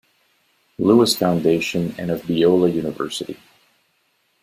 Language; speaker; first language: English; native; English